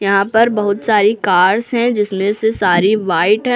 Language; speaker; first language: Hindi; native; Hindi